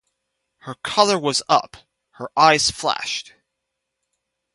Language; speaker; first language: English; native; English